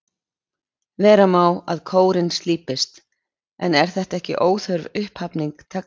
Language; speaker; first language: Icelandic; native; Icelandic